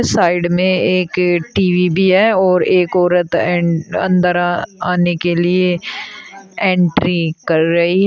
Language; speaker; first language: Hindi; native; Hindi